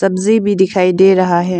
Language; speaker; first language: Hindi; non-native, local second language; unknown